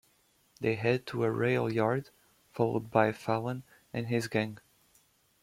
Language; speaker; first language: English; native; English